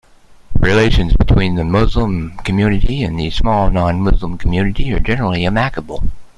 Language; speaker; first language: English; native; English